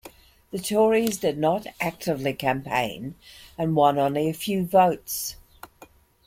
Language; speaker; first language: English; native; English